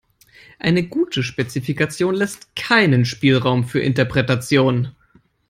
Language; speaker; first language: English; non-native, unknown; German